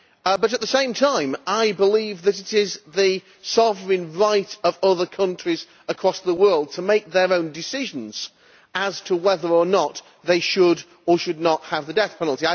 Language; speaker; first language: English; native; English